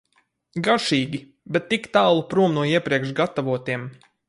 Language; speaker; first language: Latvian; native; Latvian